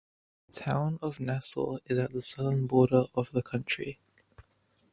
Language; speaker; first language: English; native; English